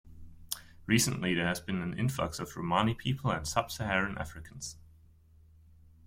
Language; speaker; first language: English; non-native, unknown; German